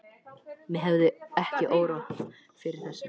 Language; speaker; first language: Icelandic; native; Icelandic